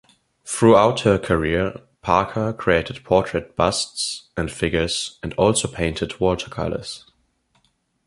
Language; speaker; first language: English; non-native, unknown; German